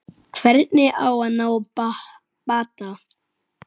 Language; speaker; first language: Icelandic; native; Icelandic